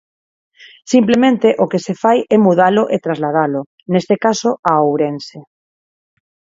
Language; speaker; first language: Galician; non-native, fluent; Spanish